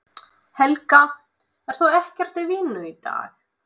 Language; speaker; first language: Icelandic; non-native, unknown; Russian